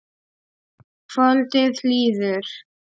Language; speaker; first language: Icelandic; non-native, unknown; Polish